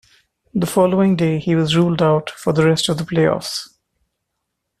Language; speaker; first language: English; non-native, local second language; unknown